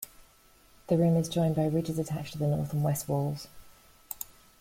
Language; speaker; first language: English; native; English